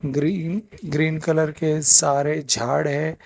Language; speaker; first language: Hindi; non-native, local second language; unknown